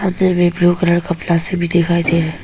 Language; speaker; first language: Hindi; early bilingual, other home language; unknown